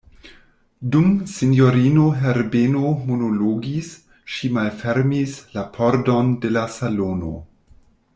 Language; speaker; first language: Esperanto; non-native, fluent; German